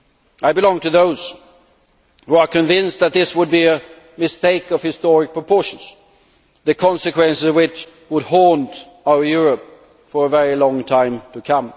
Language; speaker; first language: English; non-native, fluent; Swedish